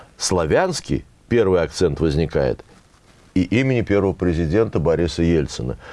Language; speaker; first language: Russian; native; Russian